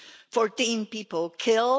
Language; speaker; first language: English; non-native, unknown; Polish